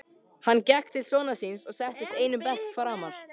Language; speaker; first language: Icelandic; native; Icelandic